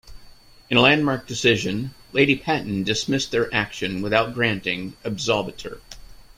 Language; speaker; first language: English; native; English